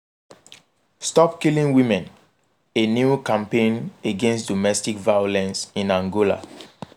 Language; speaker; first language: English; non-native, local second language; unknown